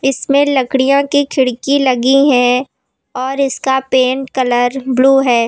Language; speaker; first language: Hindi; native; Hindi